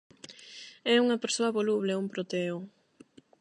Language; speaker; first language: Galician; non-native, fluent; Spanish